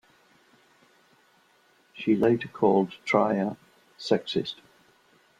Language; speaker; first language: English; non-native, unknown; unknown